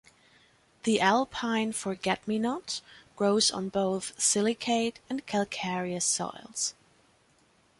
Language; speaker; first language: English; non-native, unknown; German